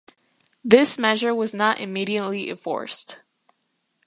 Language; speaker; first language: English; native; English